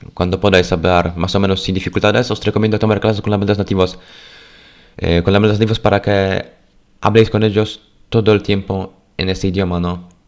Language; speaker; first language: Spanish; non-native, fluent; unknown